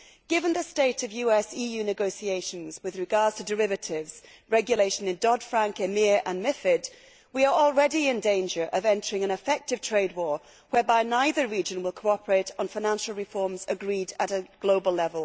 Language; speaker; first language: English; native; English